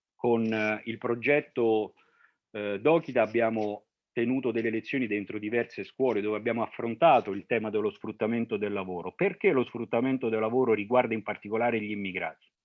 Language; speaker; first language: Italian; early bilingual, other home language; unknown